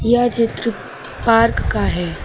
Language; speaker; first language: Hindi; native; Hindi